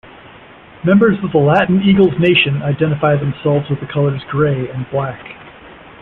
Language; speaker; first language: English; native; English